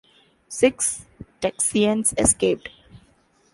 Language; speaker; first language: English; non-native, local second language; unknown